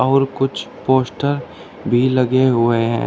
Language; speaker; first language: Hindi; native; Hindi